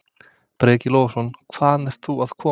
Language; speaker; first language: Icelandic; non-native, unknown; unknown